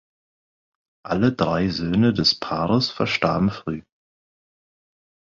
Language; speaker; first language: German; non-native, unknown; English